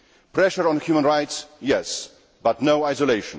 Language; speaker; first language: English; non-native, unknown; Polish